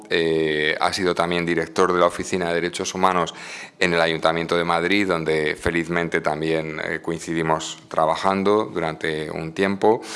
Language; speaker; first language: Spanish; native; Spanish